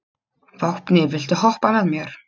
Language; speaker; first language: Icelandic; non-native, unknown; Polish